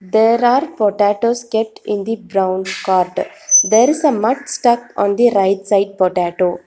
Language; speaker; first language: English; non-native, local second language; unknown